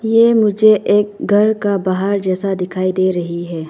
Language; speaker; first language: Hindi; non-native, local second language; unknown